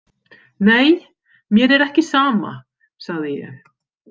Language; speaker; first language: Icelandic; native; Icelandic